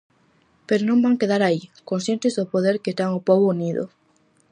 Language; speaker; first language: Galician; native; Galician